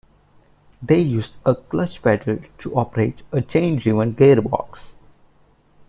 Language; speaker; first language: English; non-native, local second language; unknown